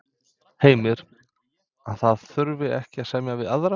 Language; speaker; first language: Icelandic; non-native, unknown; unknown